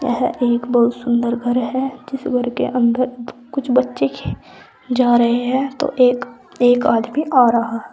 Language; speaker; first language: Hindi; native; Hindi